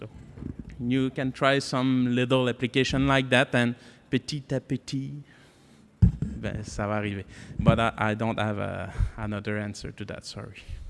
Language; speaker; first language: English; non-native, learner; French